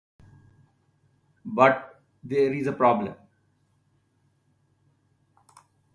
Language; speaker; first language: English; non-native, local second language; Marathi